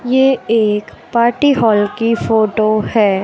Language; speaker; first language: Hindi; native; Hindi